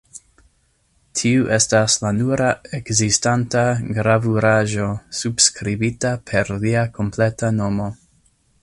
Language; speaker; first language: Esperanto; non-native, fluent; English